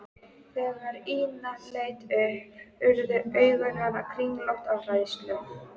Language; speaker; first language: Icelandic; native; Icelandic